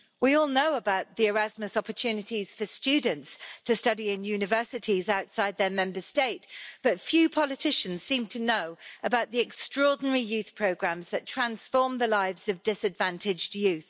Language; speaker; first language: English; native; English